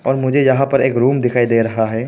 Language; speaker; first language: Hindi; non-native, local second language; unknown